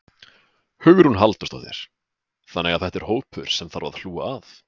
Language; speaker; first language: Icelandic; native; Icelandic